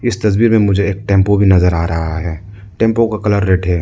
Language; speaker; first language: Hindi; non-native, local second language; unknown